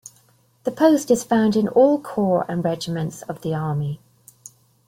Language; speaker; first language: English; native; English